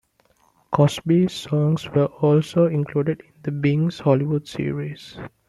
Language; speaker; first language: English; non-native, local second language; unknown